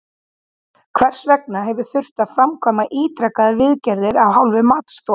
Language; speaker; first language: Icelandic; native; Icelandic